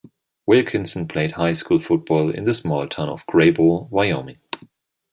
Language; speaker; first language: English; non-native, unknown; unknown